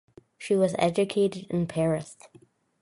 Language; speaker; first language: English; native; English